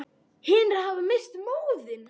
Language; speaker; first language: Icelandic; non-native, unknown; Polish